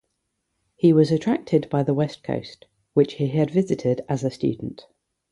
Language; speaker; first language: English; native; English